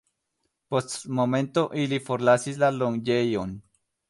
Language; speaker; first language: Esperanto; non-native, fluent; Spanish